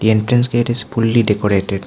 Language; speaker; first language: English; non-native, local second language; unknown